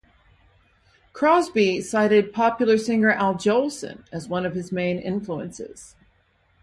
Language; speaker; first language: English; native; English